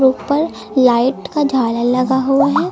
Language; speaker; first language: Hindi; native; Hindi